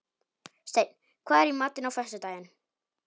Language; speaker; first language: Icelandic; non-native, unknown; Polish